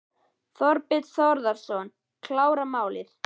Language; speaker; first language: Icelandic; native; Icelandic